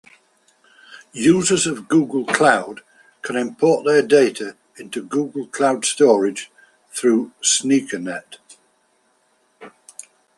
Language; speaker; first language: English; native; English